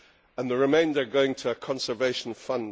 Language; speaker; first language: English; native; English